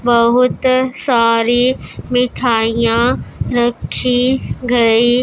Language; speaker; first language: Hindi; non-native, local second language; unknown